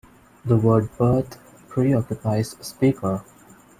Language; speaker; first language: English; non-native, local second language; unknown